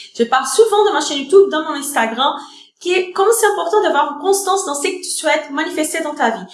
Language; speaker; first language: French; non-native, fluent; Portuguese